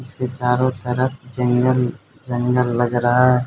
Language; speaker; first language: Hindi; non-native, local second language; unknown